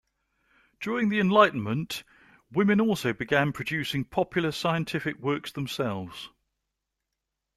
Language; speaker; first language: English; native; English